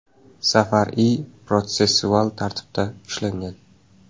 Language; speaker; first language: Uzbek; native; Uzbek